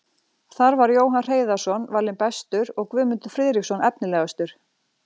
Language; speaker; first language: Icelandic; native; Icelandic